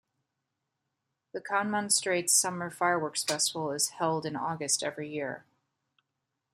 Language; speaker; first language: English; native; English